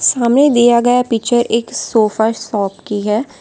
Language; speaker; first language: Hindi; non-native, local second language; Gujarati